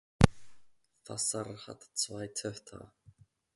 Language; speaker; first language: German; non-native, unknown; Finnish